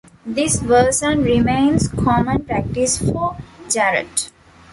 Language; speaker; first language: English; non-native, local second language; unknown